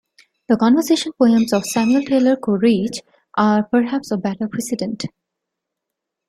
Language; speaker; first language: English; non-native, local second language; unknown